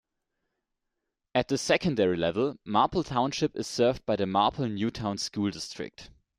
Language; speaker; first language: English; non-native, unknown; German